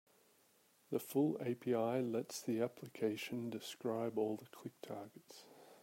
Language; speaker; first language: English; native; English